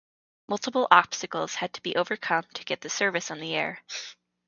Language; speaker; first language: English; native; English